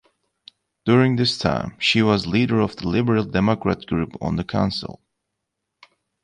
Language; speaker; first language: English; native; English